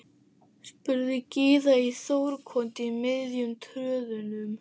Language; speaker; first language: Icelandic; native; Icelandic